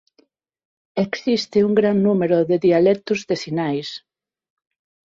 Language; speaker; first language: Galician; non-native, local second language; Spanish